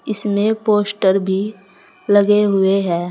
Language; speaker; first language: Hindi; native; Hindi